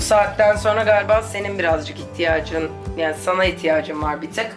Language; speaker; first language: Turkish; early bilingual, other home language; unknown